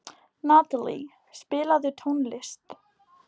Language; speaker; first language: Icelandic; non-native, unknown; Polish